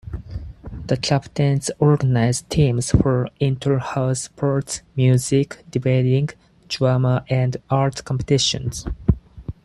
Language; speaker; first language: English; non-native, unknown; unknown